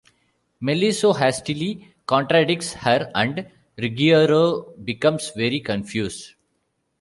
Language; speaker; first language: English; non-native, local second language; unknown